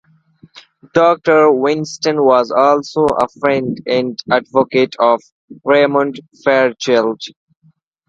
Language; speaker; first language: English; non-native, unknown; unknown